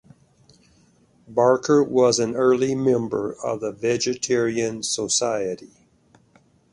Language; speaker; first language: English; native; English